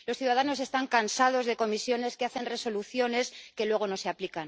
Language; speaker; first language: Spanish; native; Spanish